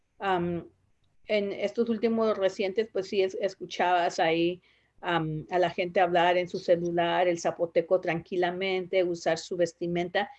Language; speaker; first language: Spanish; non-native, local second language; Zapotec